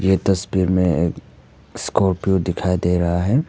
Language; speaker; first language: Hindi; non-native, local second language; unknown